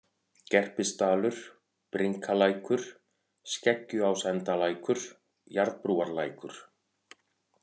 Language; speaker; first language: Icelandic; native; Icelandic